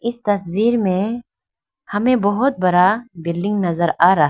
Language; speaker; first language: Hindi; non-native, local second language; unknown